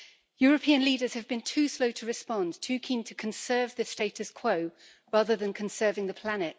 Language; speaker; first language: English; native; English